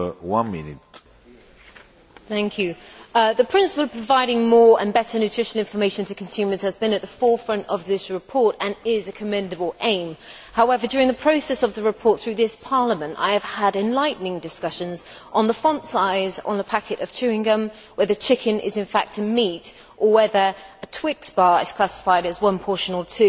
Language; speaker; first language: English; native; English